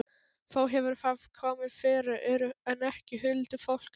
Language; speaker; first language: Icelandic; non-native, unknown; Polish